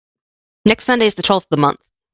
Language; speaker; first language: English; native; English